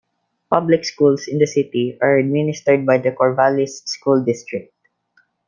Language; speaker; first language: English; non-native, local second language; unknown